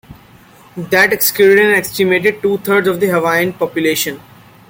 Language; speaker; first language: English; non-native, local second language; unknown